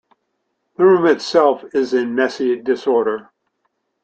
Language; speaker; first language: English; native; English